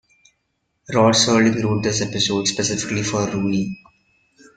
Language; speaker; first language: English; non-native, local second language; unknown